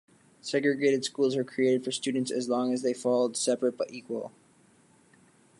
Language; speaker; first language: English; native; English